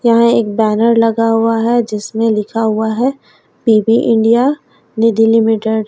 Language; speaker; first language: Hindi; native; Hindi